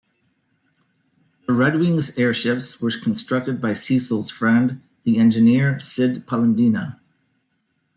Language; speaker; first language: English; native; English